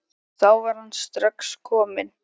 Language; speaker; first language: Icelandic; native; Icelandic